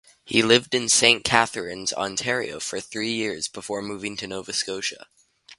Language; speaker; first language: English; native; English